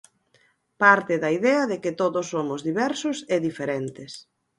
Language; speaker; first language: Galician; native; Galician